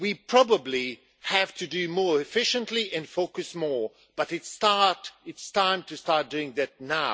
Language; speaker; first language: English; non-native, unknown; Swedish